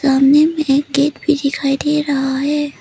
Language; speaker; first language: Hindi; early bilingual, other home language; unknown